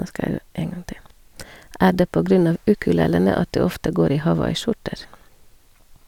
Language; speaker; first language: Norwegian; non-native, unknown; Hungarian